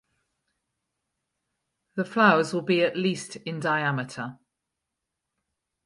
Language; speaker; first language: English; native; English